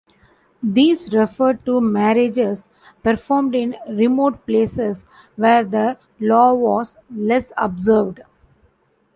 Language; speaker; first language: English; non-native, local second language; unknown